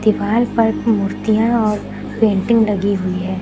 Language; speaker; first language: Hindi; native; Hindi